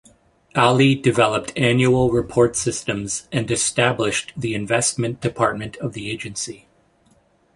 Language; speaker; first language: English; native; English